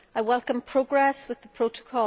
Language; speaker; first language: English; native; English